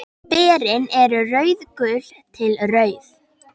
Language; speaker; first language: Icelandic; native; Icelandic